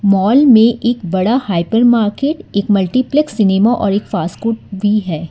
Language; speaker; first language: Hindi; non-native, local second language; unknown